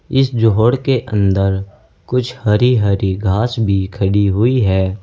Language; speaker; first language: Hindi; native; Hindi